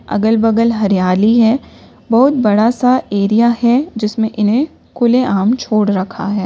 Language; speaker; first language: Hindi; native; Hindi